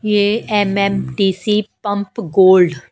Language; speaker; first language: Hindi; native; Hindi